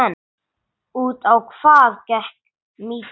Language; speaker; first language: Icelandic; non-native, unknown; English